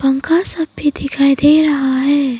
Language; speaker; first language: Hindi; non-native, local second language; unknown